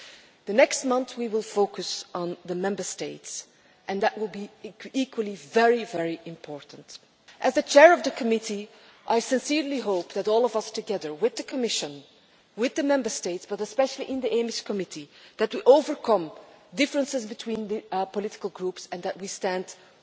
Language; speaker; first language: English; non-native, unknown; Dutch